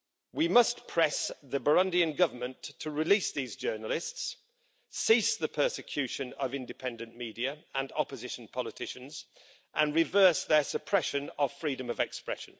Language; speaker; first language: English; native; English